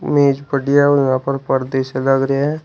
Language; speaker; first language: Hindi; native; Hindi